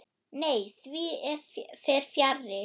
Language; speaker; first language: Icelandic; non-native, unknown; German